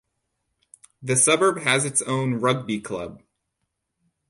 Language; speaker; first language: English; native; English